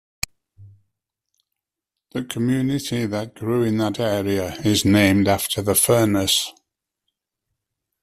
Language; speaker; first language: English; native; English